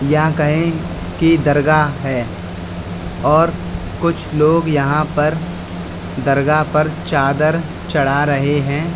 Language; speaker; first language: Hindi; native; Hindi